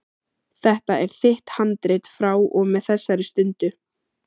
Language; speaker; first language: Icelandic; native; Icelandic